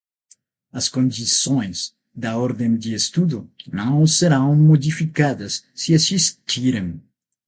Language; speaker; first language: Portuguese; non-native, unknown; Spanish